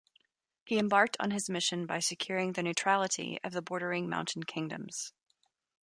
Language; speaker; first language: English; native; English